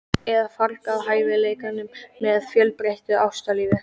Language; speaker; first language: Icelandic; native; Icelandic